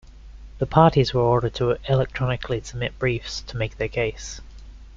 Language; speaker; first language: English; native; English